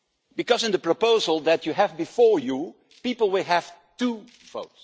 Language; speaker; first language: English; non-native, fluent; Dutch